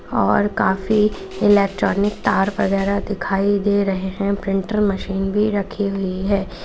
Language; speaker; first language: Hindi; native; Hindi